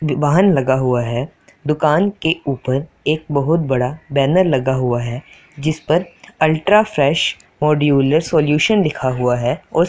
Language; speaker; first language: Hindi; non-native, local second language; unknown